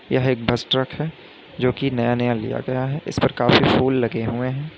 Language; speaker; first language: Hindi; native; Hindi